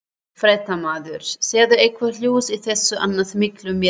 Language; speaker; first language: Icelandic; non-native, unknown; German